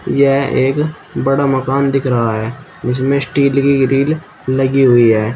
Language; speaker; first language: Hindi; native; Hindi